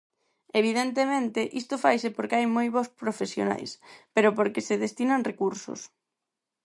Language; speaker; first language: Galician; non-native, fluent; Spanish